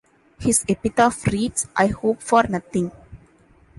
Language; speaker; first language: English; non-native, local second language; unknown